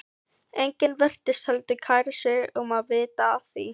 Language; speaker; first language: Icelandic; non-native, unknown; Filipino